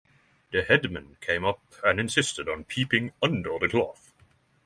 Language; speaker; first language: English; non-native, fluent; Norwegian